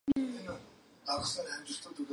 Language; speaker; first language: English; non-native, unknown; Mongolian